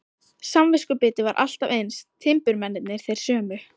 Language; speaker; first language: Icelandic; native; Icelandic